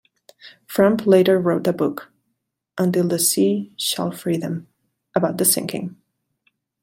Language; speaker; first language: English; non-native, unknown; Catalan